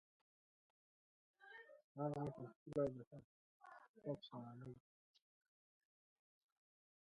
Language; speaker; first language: English; native; English